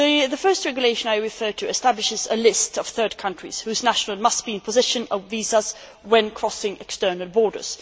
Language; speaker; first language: English; non-native, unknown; Swedish